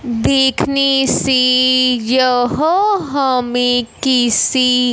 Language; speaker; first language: Hindi; non-native, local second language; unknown